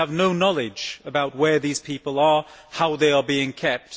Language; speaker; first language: English; native; English